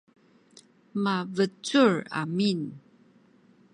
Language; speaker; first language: Sakizaya; non-native, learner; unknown